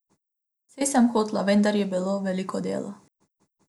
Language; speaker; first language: Slovenian; non-native, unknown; Macedonian